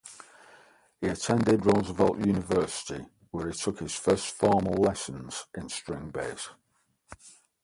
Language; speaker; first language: English; native; English